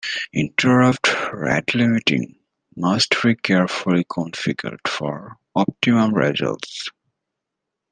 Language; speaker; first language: English; native; English